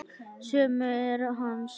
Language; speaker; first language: Icelandic; native; Icelandic